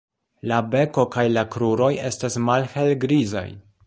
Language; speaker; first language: Esperanto; non-native, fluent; Polish